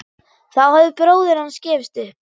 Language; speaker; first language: Icelandic; non-native, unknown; German